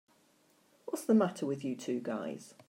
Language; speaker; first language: English; native; English